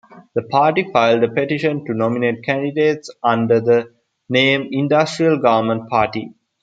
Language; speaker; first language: English; non-native, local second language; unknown